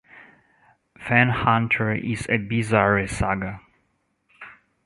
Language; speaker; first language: English; non-native, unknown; Russian